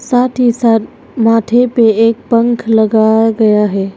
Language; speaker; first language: Hindi; non-native, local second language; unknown